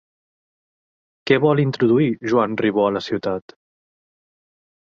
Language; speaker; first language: Catalan; native; Catalan